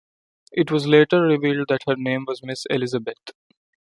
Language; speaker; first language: English; non-native, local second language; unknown